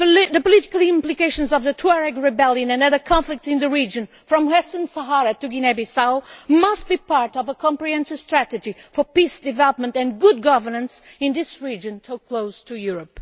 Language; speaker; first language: English; non-native, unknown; Portuguese